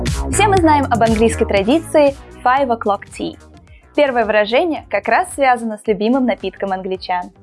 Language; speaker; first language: Russian; native; Russian